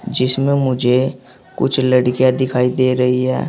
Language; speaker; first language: Hindi; native; Hindi